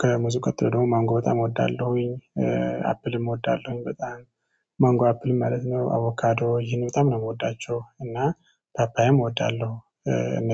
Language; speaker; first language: Amharic; non-native, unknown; Tigrinya